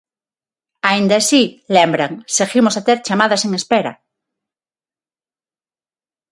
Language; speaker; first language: Galician; non-native, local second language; Spanish